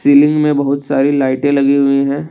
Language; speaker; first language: Hindi; non-native, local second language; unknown